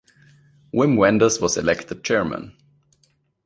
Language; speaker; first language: English; non-native, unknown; German